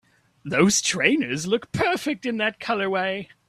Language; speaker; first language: English; native; English